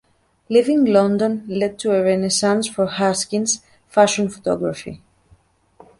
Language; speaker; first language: English; native; English